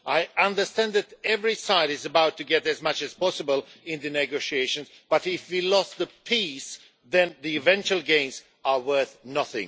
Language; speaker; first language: English; non-native, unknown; Swedish